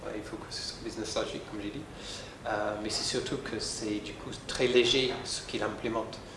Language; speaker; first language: French; non-native, fluent; English